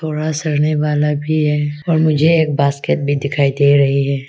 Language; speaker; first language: Hindi; non-native, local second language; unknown